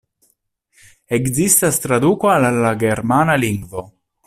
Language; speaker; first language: Esperanto; non-native, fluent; Italian